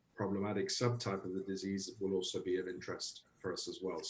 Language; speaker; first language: English; native; English